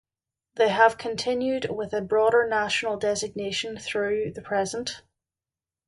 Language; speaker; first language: English; native; English